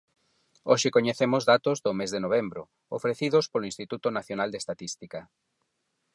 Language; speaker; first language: Galician; non-native, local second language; Spanish